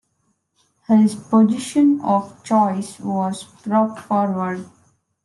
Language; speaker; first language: English; non-native, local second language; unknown